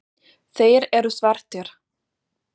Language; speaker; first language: Icelandic; non-native, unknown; German